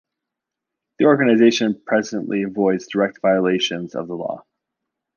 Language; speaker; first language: English; native; English